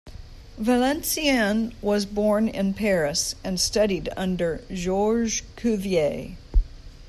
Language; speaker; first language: English; native; English